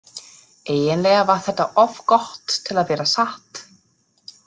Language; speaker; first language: Icelandic; non-native, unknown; German